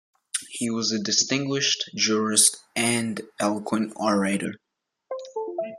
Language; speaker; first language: English; native; English